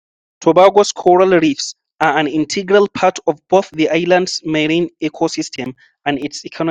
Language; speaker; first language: English; non-native, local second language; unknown